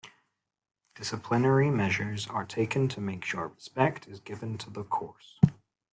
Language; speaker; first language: English; native; English